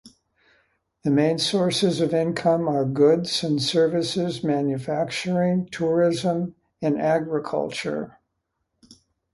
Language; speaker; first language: English; native; English